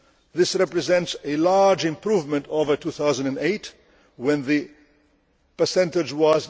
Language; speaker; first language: English; non-native, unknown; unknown